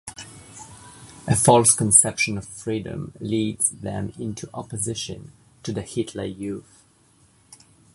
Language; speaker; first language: English; native; English